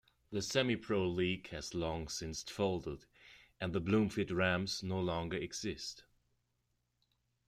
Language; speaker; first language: English; non-native, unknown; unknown